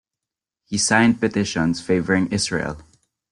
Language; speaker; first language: English; non-native, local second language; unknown